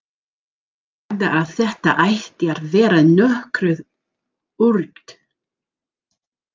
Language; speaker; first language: Icelandic; non-native, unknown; English